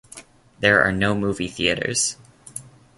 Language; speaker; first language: English; native; English